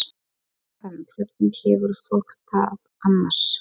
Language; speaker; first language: Icelandic; non-native, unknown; Polish